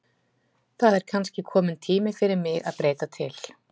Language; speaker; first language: Icelandic; native; Icelandic